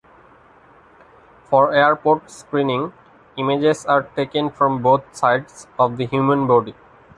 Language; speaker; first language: English; non-native, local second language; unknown